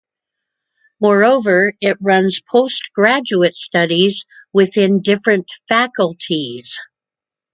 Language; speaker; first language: English; native; English